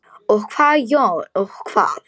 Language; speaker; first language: Icelandic; non-native, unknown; Polish